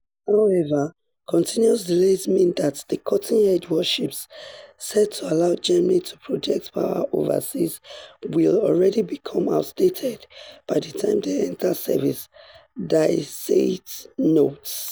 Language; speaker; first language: English; non-native, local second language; Yoruba